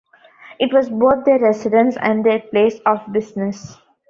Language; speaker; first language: English; non-native, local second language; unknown